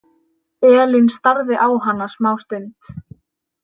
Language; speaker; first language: Icelandic; native; Icelandic